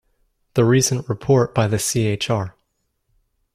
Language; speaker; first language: English; native; English